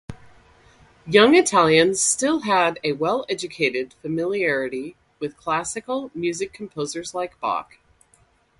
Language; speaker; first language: English; native; English